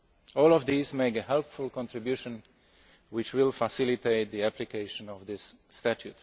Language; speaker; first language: English; non-native, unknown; Slovak